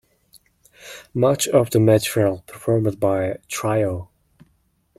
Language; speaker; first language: English; non-native, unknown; Mongolian